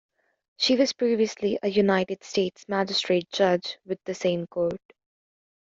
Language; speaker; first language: English; native; English